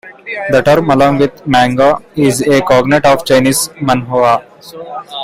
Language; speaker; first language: English; non-native, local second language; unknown